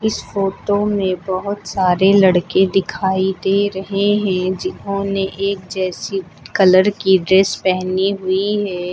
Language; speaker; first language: Hindi; native; Hindi